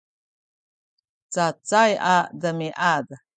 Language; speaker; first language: Sakizaya; native; Sakizaya